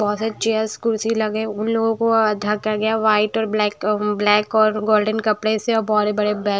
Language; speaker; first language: Hindi; non-native, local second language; Punjabi